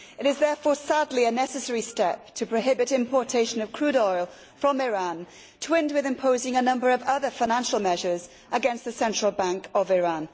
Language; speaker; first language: English; native; English